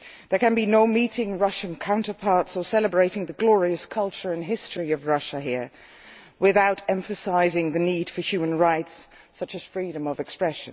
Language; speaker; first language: English; non-native, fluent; Dutch